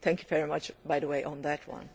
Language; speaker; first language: English; non-native, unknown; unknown